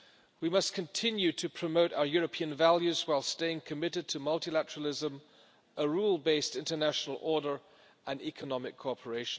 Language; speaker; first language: English; non-native, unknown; German